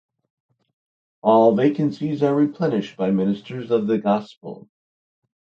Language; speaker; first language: English; native; English